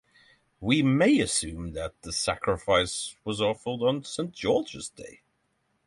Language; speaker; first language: English; non-native, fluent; Norwegian